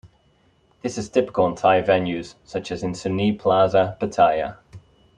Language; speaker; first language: English; non-native, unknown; Dutch